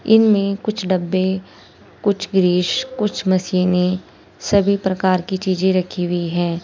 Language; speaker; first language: Hindi; native; Hindi